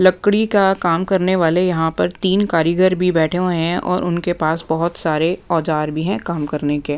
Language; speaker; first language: Hindi; non-native, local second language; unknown